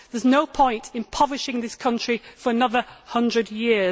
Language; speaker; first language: English; native; English